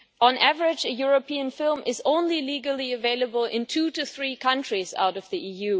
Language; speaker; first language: English; non-native, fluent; German